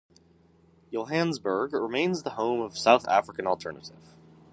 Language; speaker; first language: English; native; English